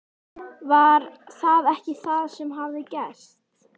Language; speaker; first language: Icelandic; native; Icelandic